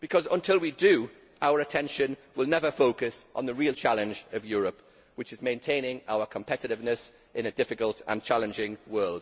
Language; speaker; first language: English; native; English